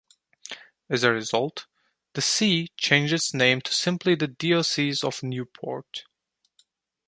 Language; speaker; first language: English; non-native, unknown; Turkish